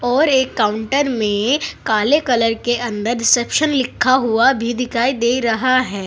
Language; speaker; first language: Hindi; native; Hindi